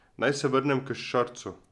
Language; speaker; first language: Slovenian; native; Slovenian